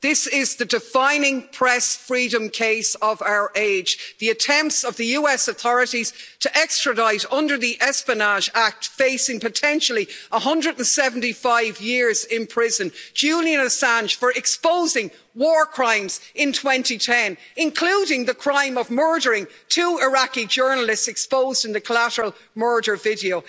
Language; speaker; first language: English; native; English